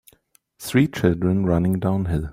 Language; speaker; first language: English; non-native, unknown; German